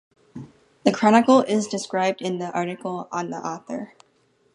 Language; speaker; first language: English; native; English